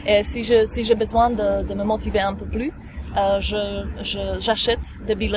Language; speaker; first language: French; non-native, learner; Slovak